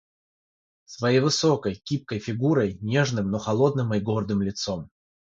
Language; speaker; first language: Russian; non-native, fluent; Georgian